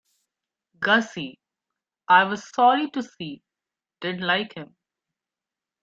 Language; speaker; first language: English; non-native, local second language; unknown